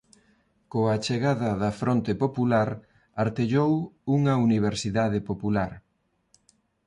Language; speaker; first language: Galician; non-native, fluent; Spanish